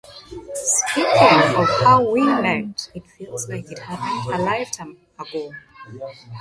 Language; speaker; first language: English; native; English